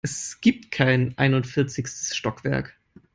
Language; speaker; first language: English; non-native, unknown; German